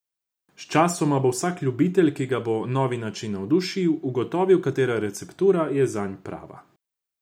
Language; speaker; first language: Slovenian; non-native, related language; Croatian